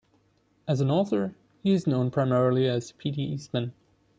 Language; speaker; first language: English; non-native, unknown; German